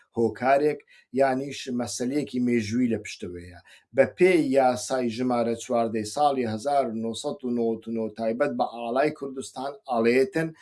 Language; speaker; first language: Central Kurdish; non-native, local second language; Kurdish